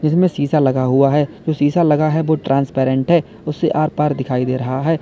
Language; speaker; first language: Hindi; native; Hindi